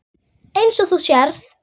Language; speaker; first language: Icelandic; native; Icelandic